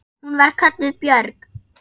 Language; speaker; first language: Icelandic; non-native, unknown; German